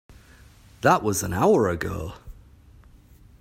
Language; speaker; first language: English; native; English